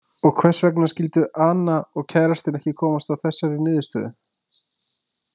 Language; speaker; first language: Icelandic; native; Icelandic